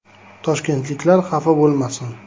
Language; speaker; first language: Uzbek; native; Uzbek